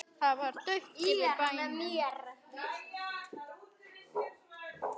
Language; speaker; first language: Icelandic; native; Icelandic